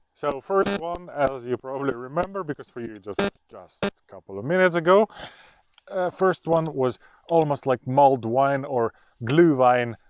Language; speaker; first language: English; non-native, fluent; Ukrainian